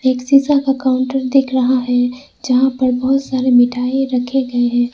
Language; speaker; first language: Hindi; non-native, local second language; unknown